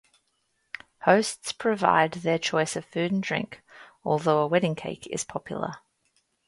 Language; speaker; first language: English; native; English